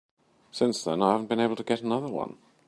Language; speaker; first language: English; native; English